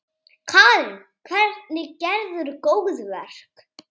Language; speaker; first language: Icelandic; native; Icelandic